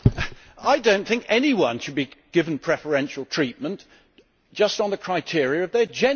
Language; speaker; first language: English; native; English